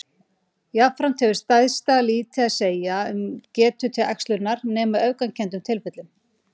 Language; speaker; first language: Icelandic; native; Icelandic